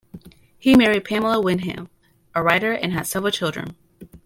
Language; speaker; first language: English; native; English